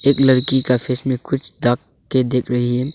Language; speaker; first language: Hindi; non-native, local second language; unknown